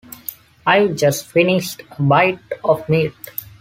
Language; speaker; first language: English; non-native, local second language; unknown